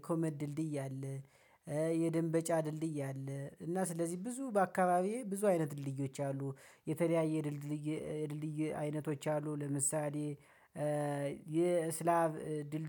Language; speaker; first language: Amharic; native; Amharic